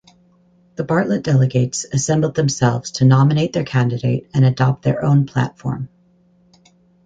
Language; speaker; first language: English; native; English